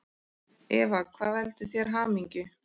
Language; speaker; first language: Icelandic; native; Icelandic